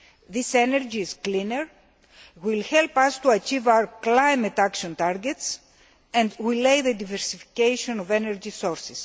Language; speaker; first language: English; non-native, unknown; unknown